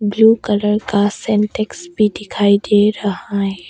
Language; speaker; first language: Hindi; early bilingual, other home language; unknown